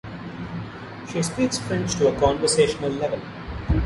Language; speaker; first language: English; non-native, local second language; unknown